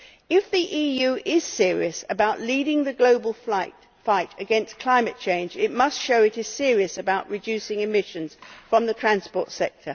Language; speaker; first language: English; native; English